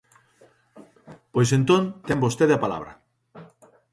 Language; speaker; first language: Galician; native; Galician